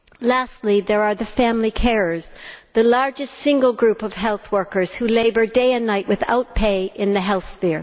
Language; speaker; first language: English; native; English